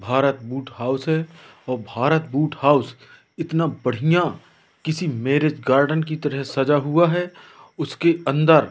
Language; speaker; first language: Hindi; native; Hindi